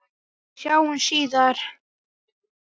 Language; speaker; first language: Icelandic; native; Icelandic